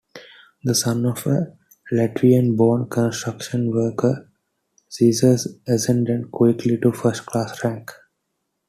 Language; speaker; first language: English; non-native, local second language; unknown